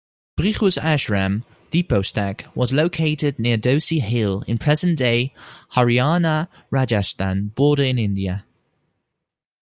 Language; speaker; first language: English; non-native, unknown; Dutch